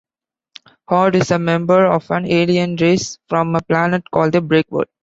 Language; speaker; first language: English; non-native, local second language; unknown